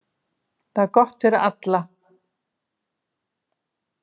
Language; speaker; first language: Icelandic; native; Icelandic